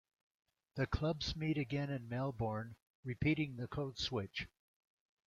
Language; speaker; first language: English; native; English